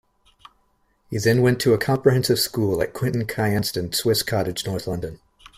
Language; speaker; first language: English; native; English